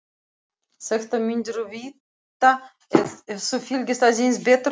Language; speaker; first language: Icelandic; non-native, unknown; Russian